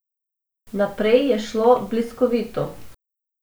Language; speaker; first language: Slovenian; non-native, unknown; Macedonian